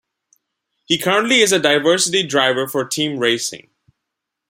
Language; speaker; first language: English; non-native, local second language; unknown